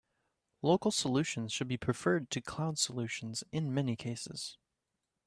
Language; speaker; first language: English; native; English